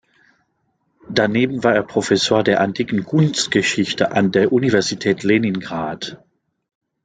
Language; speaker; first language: German; non-native, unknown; French